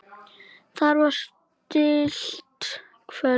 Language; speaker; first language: Icelandic; native; Icelandic